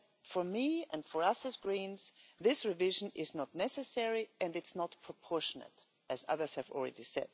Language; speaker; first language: English; non-native, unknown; German